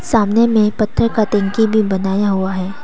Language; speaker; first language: Hindi; non-native, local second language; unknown